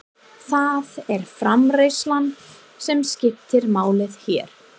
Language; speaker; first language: Icelandic; non-native, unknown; English